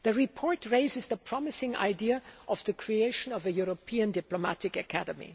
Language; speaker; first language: English; non-native, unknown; German